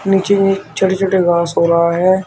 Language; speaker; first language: Hindi; native; Hindi